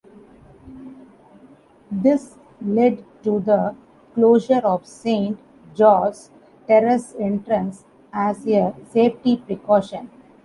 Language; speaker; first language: English; non-native, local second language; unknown